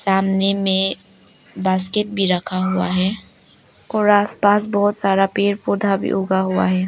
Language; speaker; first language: Hindi; non-native, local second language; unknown